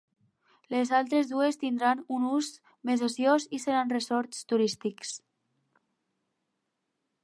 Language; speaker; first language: Catalan; non-native, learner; Spanish